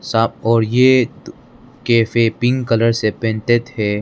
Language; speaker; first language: Hindi; non-native, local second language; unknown